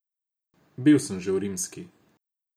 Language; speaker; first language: Slovenian; non-native, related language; Croatian